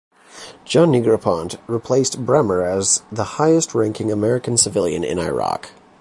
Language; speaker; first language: English; native; English